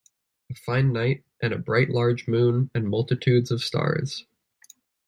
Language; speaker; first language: English; native; English